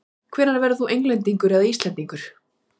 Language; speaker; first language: Icelandic; native; Icelandic